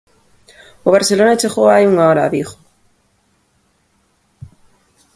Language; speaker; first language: Galician; native; Galician